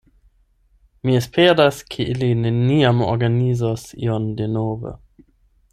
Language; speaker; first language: Esperanto; non-native, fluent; German